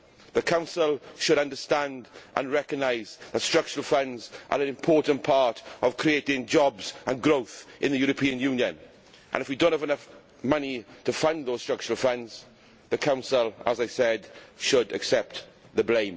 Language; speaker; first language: English; native; English